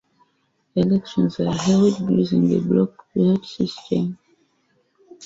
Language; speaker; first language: English; native; English